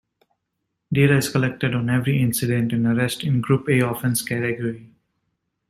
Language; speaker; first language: English; native; English